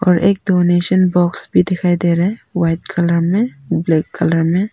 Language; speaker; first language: Hindi; non-native, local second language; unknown